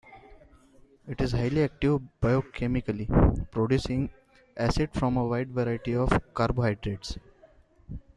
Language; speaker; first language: English; non-native, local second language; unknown